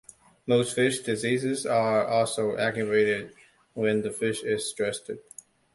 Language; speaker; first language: English; non-native, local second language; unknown